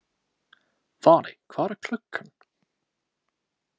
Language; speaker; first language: Icelandic; non-native, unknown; English